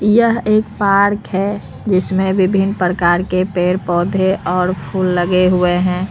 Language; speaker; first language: Hindi; native; Hindi